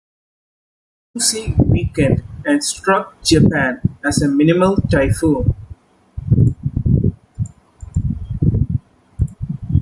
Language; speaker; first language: English; non-native, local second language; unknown